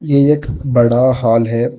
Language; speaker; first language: Hindi; non-native, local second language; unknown